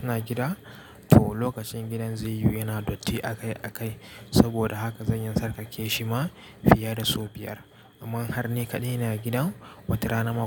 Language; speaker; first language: Hausa; native; Hausa